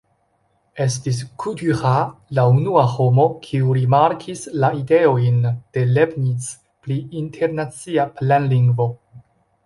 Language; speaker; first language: Esperanto; non-native, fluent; Chinese